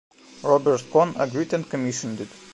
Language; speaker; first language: English; non-native, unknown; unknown